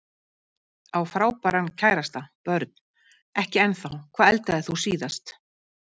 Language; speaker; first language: Icelandic; native; Icelandic